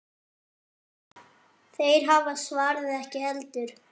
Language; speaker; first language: Icelandic; non-native, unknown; French